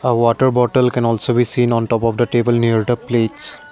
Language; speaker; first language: English; non-native, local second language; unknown